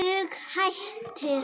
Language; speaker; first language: Icelandic; native; Icelandic